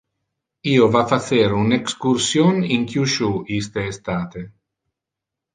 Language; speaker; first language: Interlingua; non-native, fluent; Italian